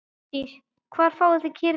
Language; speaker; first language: Icelandic; native; Icelandic